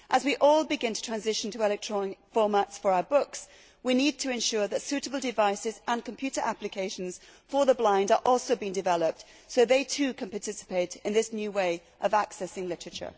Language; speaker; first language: English; native; English